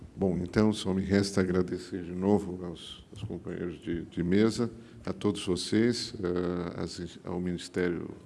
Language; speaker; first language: Portuguese; native; Portuguese